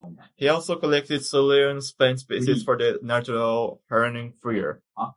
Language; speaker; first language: English; native; English